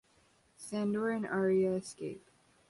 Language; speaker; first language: English; native; English